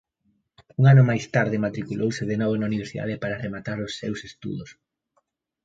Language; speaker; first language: Galician; native; Galician